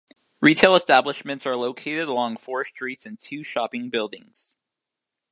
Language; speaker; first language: English; native; English